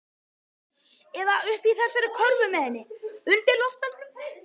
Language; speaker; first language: Icelandic; native; Icelandic